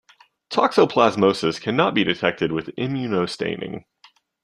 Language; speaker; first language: English; native; English